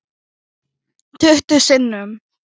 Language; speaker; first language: Icelandic; non-native, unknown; Thai